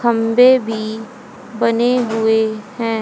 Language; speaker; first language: Hindi; native; Hindi